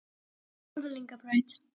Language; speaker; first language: Icelandic; native; Icelandic